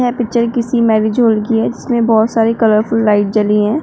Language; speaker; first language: Hindi; native; Hindi